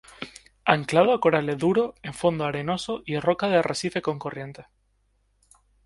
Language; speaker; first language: Spanish; native; Spanish